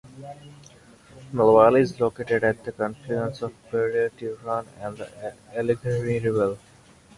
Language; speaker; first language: English; non-native, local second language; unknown